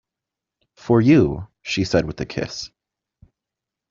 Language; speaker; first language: English; native; English